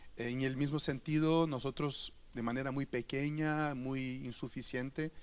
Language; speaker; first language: Spanish; non-native, fluent; Portuguese